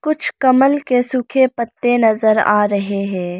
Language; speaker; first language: Hindi; non-native, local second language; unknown